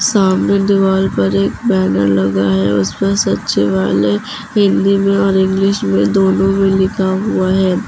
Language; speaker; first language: Hindi; native; Hindi